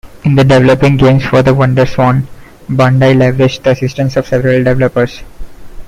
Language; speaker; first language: English; non-native, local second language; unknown